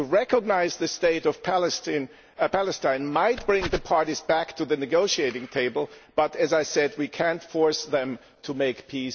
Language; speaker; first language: English; non-native, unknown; German